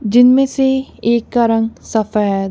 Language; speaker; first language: Hindi; non-native, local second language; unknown